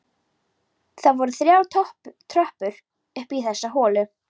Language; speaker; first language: Icelandic; non-native, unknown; Polish